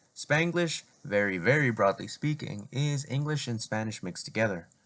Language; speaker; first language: English; native; English